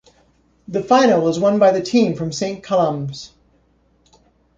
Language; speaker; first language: English; native; English